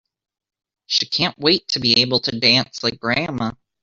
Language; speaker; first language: English; native; English